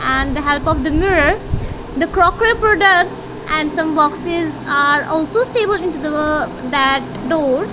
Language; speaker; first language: English; non-native, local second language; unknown